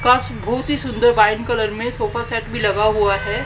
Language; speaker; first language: Hindi; native; Hindi